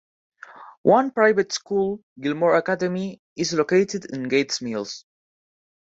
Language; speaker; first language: English; non-native, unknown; Spanish